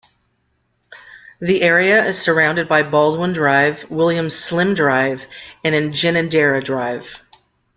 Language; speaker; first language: English; native; English